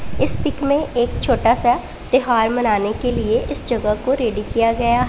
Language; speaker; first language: Hindi; non-native, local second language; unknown